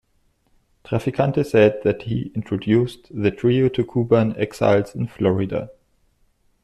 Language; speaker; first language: English; non-native, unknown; German